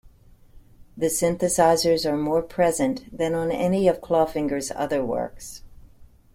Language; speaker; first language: English; native; English